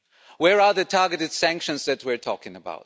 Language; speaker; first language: English; non-native, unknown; German